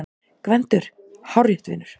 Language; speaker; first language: Icelandic; native; Icelandic